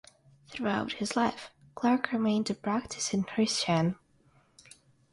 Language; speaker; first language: English; non-native, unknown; Russian